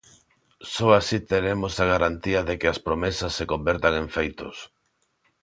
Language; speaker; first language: Galician; non-native, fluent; Spanish